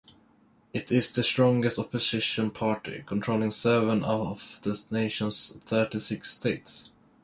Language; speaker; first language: English; non-native, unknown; Swedish